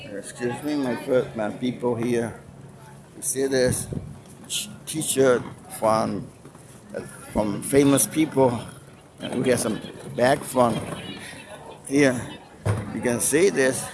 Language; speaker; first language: English; non-native, fluent; Spanish